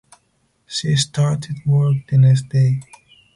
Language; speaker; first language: English; non-native, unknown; Spanish